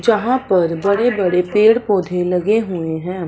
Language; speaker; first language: Hindi; non-native, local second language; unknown